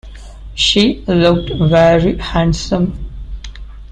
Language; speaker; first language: English; non-native, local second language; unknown